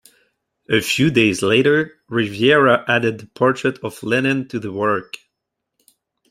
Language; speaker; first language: English; non-native, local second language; French